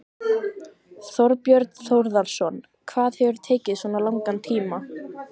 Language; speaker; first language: Icelandic; native; Icelandic